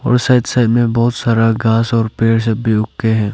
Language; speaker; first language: Hindi; non-native, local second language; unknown